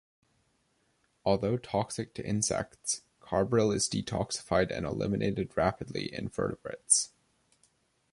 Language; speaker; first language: English; native; English